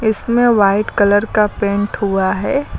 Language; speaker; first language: Hindi; native; Hindi